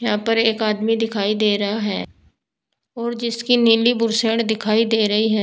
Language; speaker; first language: Hindi; native; Hindi